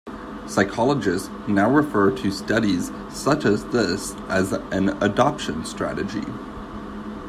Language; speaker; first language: English; native; English